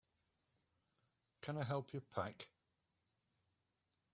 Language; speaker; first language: English; native; English